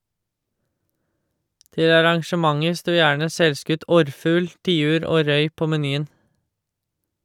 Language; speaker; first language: Norwegian; native; Norwegian